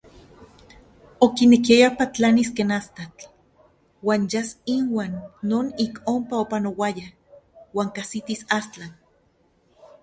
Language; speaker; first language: Central Puebla Nahuatl; non-native, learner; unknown